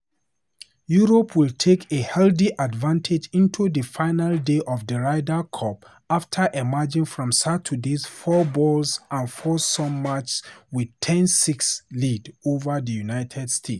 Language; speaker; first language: English; non-native, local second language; Hausa